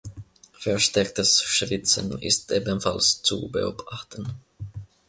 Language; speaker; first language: German; non-native, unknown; Finnish